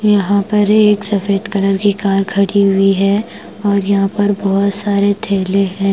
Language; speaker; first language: Hindi; non-native, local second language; Punjabi